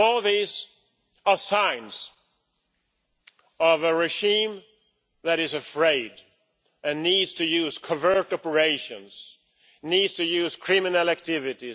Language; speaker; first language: English; non-native, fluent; Swedish